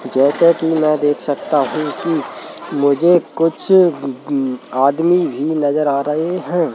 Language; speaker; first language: Hindi; native; Hindi